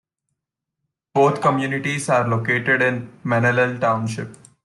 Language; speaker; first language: English; non-native, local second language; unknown